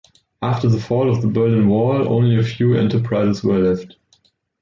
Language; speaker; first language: English; non-native, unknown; German